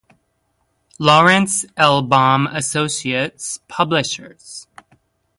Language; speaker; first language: English; native; English